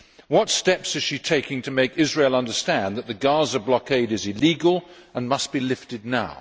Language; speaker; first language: English; native; English